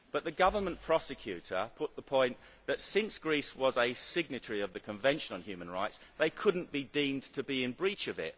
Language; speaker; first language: English; native; English